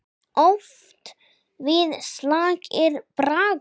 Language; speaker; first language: Icelandic; non-native, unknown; English